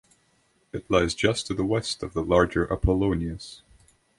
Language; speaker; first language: English; non-native, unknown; Estonian